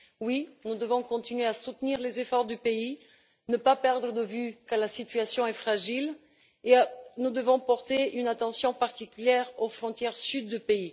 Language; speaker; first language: French; non-native, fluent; Bulgarian